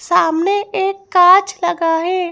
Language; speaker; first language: Hindi; native; Hindi